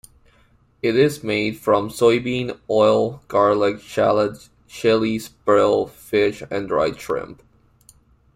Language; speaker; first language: English; non-native, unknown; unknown